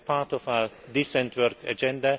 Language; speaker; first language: English; non-native, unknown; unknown